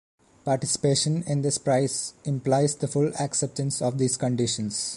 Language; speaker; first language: English; non-native, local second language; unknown